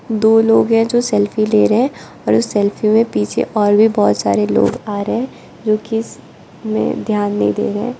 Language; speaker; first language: Hindi; non-native, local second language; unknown